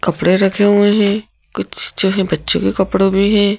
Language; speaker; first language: Hindi; native; Hindi